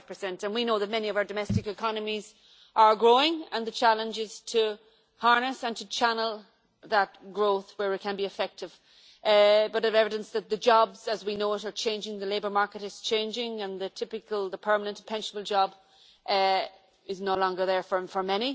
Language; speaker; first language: English; native; English